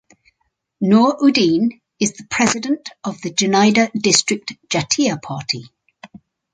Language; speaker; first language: English; native; English